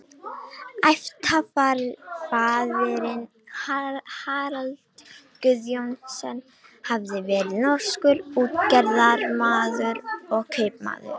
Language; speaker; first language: Icelandic; non-native, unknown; Romanian